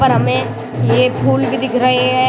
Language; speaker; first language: Hindi; native; Hindi